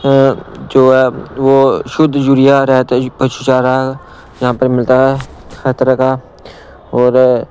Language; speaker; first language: Hindi; non-native, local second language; Punjabi